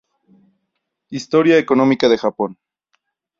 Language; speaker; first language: Spanish; native; Spanish